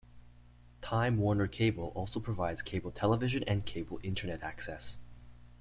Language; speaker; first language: English; native; English